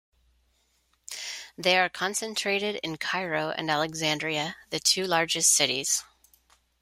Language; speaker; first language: English; non-native, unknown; Spanish